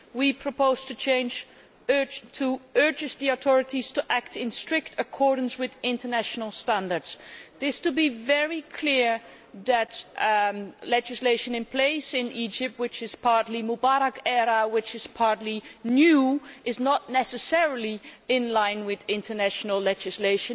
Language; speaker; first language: English; non-native, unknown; Dutch